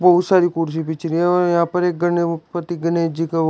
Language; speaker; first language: Hindi; native; Hindi